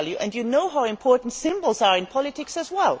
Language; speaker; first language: English; non-native, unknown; German